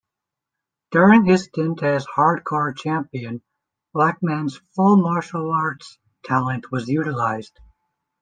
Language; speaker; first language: English; native; English